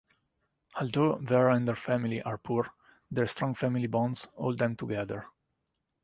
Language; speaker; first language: English; non-native, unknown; Italian